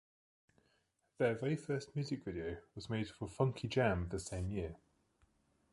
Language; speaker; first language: English; native; English